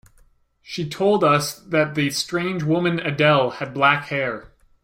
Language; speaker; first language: English; native; English